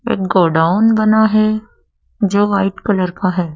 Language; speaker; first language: Hindi; native; Hindi